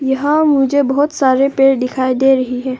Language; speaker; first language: Hindi; non-native, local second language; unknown